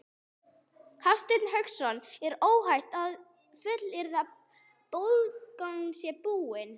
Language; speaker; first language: Icelandic; non-native, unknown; English